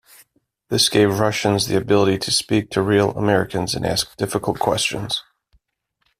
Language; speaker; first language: English; native; English